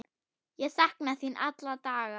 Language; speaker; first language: Icelandic; non-native, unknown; German